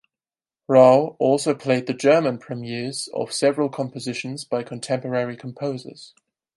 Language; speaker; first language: English; non-native, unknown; German